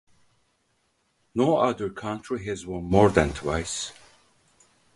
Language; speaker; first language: English; non-native, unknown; Turkish